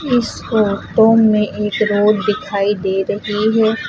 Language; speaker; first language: Hindi; native; Hindi